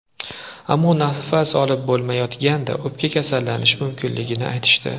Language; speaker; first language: Uzbek; native; Uzbek